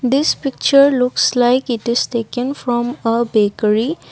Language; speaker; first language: English; non-native, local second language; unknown